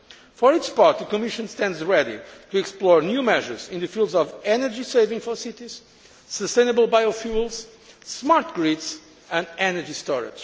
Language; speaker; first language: English; non-native, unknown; Portuguese